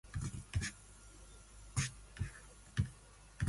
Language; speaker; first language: English; non-native, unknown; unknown